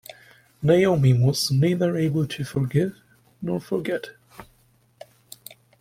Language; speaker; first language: English; non-native, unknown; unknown